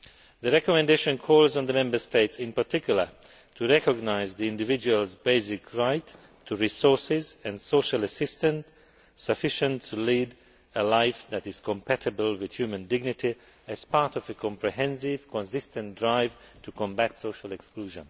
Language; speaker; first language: English; non-native, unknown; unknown